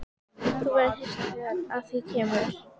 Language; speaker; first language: Icelandic; native; Icelandic